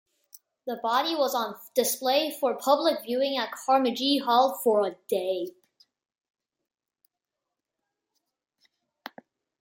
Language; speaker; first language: English; non-native, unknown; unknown